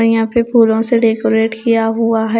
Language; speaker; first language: Hindi; non-native, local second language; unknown